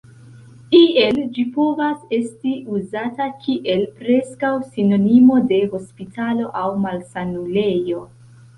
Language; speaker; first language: Esperanto; non-native, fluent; Central Kurdish